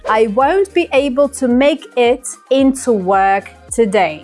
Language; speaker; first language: English; non-native, fluent; Russian